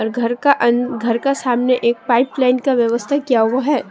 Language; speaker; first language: Hindi; non-native, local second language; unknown